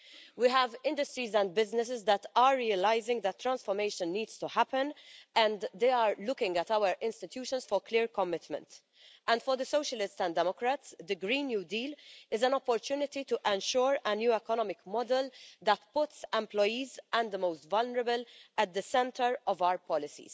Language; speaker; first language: English; non-native, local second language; Maltese